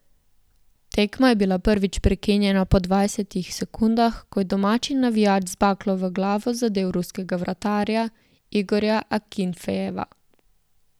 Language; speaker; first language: Slovenian; native; Slovenian